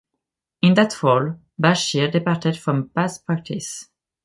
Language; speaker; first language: English; non-native, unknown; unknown